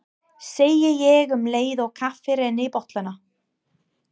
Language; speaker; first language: Icelandic; non-native, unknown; English